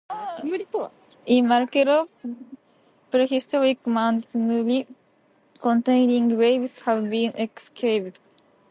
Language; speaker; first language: English; non-native, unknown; Japanese